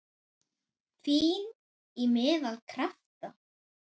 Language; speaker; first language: Icelandic; native; Icelandic